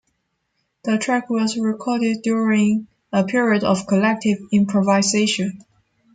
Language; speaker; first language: English; non-native, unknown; Chinese